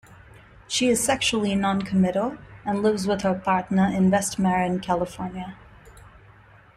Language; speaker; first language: English; non-native, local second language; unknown